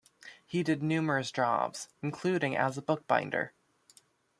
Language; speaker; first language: English; native; English